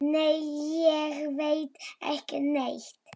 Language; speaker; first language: Icelandic; non-native, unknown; Polish